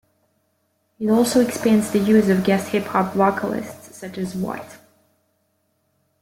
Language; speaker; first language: English; native; English